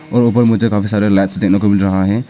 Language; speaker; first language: Hindi; non-native, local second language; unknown